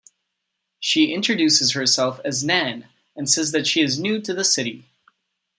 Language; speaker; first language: English; non-native, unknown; Czech